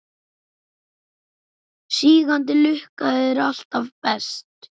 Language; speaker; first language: Icelandic; native; Icelandic